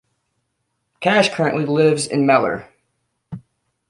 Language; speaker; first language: English; native; English